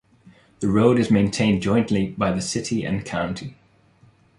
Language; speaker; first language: English; non-native, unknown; Dutch